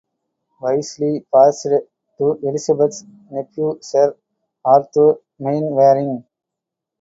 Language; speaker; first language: English; non-native, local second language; Tamil